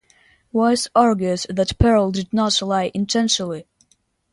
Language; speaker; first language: English; non-native, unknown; Russian